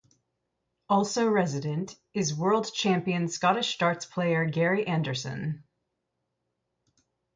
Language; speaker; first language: English; native; English